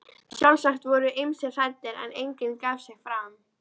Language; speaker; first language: Icelandic; native; Icelandic